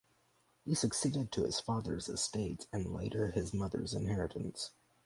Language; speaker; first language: English; native; English